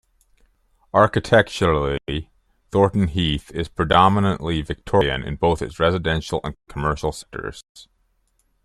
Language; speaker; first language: English; native; English